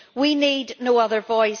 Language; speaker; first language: English; native; English